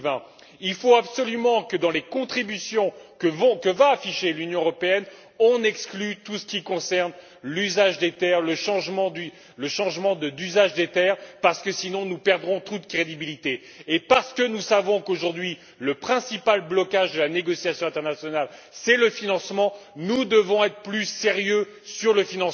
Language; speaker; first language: French; native; French